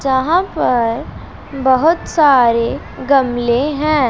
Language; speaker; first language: Hindi; non-native, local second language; Punjabi